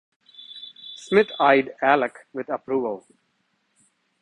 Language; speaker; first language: English; non-native, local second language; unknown